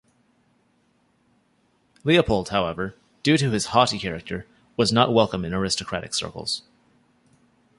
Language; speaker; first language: English; native; English